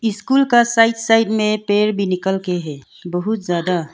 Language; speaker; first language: Hindi; non-native, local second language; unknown